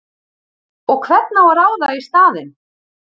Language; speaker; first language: Icelandic; native; Icelandic